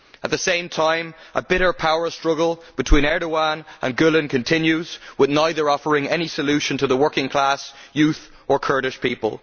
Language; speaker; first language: English; native; English